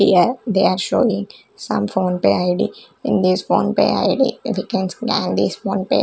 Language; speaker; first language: English; non-native, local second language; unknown